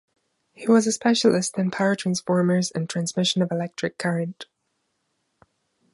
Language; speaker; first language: English; non-native, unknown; German